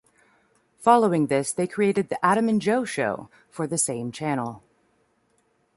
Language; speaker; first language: English; native; English